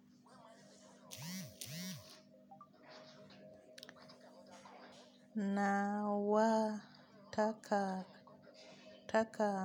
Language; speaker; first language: Hausa; native; Hausa